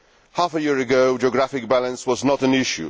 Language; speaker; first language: English; non-native, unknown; Polish